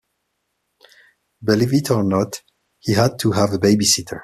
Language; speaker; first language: English; non-native, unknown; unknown